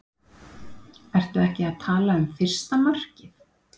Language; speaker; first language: Icelandic; native; Icelandic